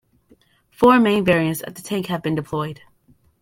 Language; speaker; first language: English; native; English